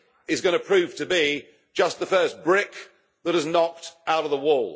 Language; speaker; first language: English; native; English